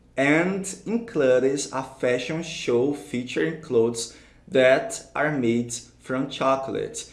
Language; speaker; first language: English; non-native, fluent; Portuguese